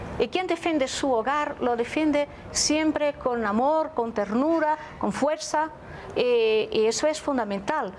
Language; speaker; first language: Spanish; non-native, related language; Portuguese